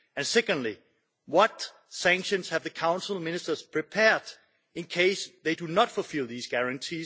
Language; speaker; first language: English; non-native, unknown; Danish